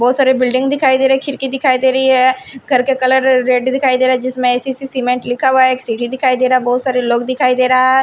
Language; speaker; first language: Hindi; non-native, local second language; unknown